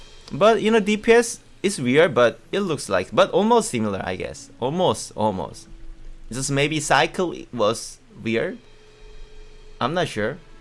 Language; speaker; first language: English; non-native, learner; Korean